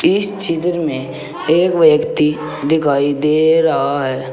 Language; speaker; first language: Hindi; native; Hindi